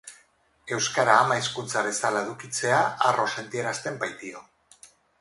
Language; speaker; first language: Basque; non-native, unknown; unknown